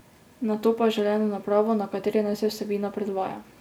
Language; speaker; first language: Slovenian; native; Slovenian